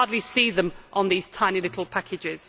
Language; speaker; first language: English; native; English